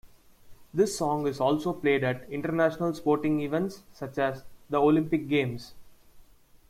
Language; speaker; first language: English; non-native, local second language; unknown